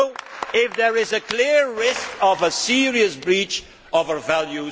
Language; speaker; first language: English; non-native, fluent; Dutch